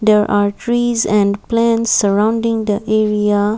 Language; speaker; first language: English; non-native, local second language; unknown